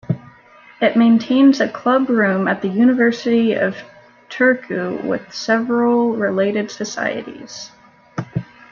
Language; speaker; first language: English; native; English